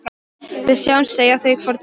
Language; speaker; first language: Icelandic; non-native, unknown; Polish